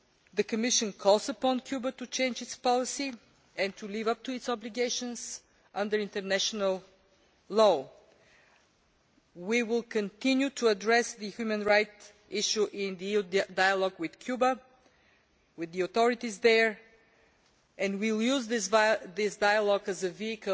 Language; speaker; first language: English; non-native, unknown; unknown